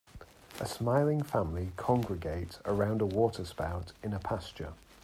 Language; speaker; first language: English; native; English